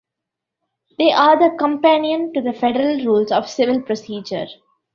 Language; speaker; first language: English; non-native, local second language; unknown